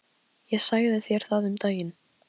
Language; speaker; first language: Icelandic; non-native, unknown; Polish